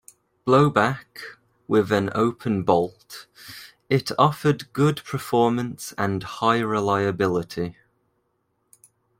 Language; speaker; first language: English; native; English